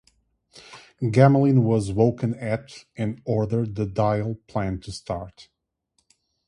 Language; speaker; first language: English; non-native, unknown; Portuguese